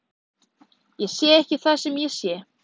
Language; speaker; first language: Icelandic; native; Icelandic